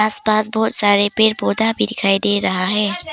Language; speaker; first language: Hindi; non-native, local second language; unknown